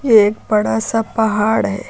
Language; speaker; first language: Hindi; native; Hindi